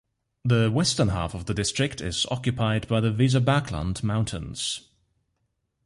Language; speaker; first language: English; non-native, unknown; German